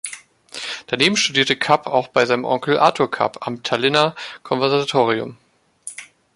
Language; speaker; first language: German; native; German